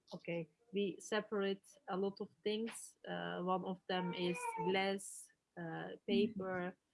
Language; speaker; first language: English; non-native, learner; Turkish